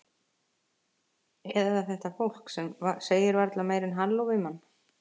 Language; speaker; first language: Icelandic; native; Icelandic